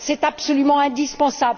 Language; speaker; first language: French; native; French